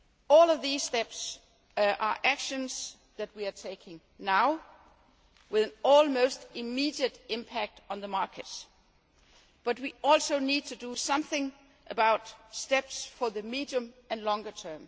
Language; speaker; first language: English; non-native, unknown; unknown